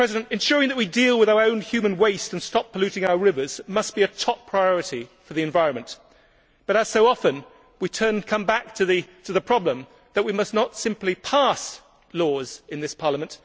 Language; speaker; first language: English; native; English